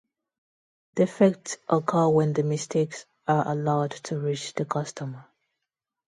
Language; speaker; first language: English; non-native, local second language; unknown